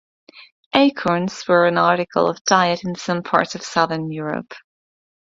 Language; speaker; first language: English; non-native, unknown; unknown